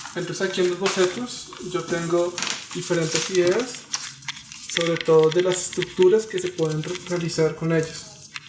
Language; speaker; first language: Spanish; native; Spanish